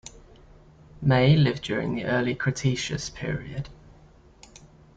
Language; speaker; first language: English; native; English